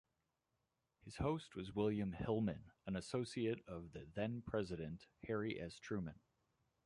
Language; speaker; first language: English; native; English